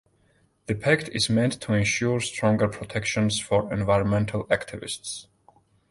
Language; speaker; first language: English; non-native, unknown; Georgian